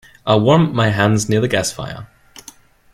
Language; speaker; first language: English; non-native, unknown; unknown